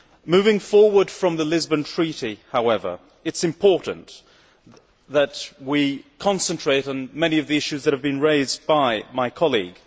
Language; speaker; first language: English; native; English